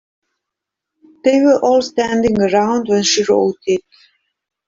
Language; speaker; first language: English; native; English